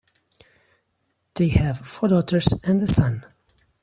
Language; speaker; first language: English; non-native, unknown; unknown